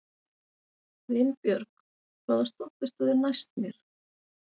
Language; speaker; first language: Icelandic; native; Icelandic